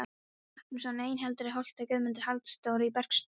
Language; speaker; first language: Icelandic; non-native, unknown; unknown